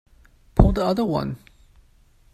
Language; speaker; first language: English; non-native, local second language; Cantonese